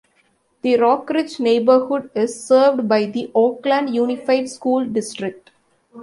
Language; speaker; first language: English; non-native, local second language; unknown